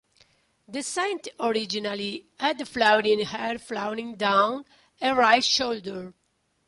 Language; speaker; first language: English; non-native, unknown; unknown